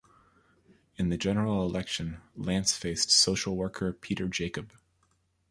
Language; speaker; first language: English; native; English